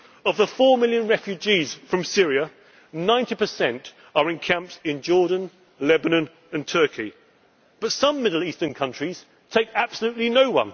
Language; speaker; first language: English; native; English